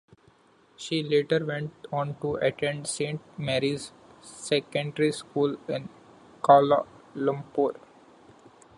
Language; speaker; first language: English; non-native, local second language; Marathi